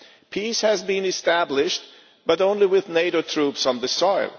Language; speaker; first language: English; non-native, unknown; German